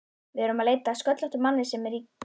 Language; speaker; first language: Icelandic; native; Icelandic